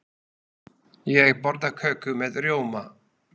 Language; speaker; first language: Icelandic; non-native, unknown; Slovak